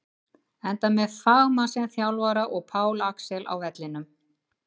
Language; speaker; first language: Icelandic; native; Icelandic